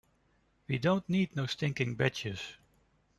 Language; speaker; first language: English; non-native, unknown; Dutch